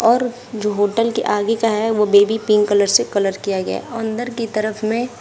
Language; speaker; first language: Hindi; native; Hindi